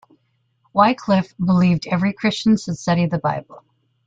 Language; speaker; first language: English; native; English